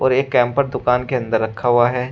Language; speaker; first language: Hindi; native; Hindi